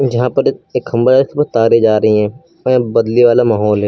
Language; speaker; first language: Hindi; native; Hindi